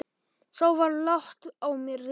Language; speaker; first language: Icelandic; non-native, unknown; Polish